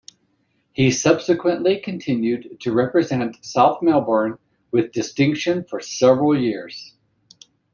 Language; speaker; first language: English; native; English